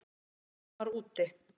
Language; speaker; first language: Icelandic; native; Icelandic